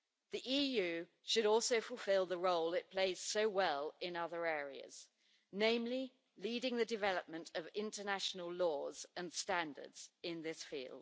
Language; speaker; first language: English; native; English